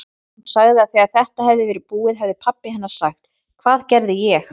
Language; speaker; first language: Icelandic; native; Icelandic